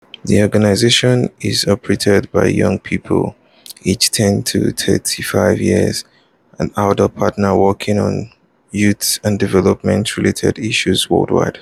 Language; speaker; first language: English; non-native, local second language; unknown